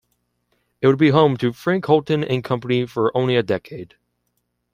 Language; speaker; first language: English; native; English